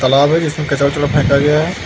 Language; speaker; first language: Hindi; native; Hindi